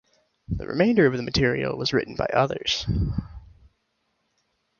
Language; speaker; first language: English; native; English